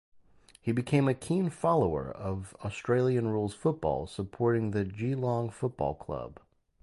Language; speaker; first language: English; native; English